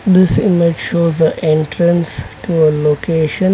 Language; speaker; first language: English; non-native, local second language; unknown